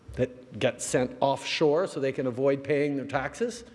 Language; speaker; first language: English; early bilingual, other home language; French